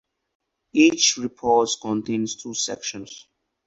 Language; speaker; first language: English; non-native, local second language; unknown